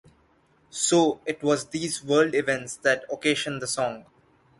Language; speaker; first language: English; non-native, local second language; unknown